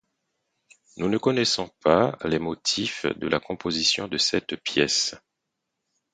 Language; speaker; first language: French; non-native, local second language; Haitian Creole